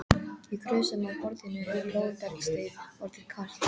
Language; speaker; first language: Icelandic; non-native, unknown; English